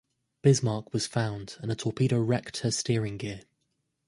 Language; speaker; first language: English; native; English